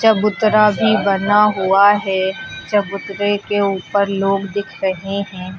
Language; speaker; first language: Hindi; native; Hindi